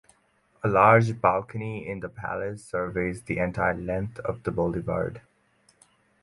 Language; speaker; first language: English; native; English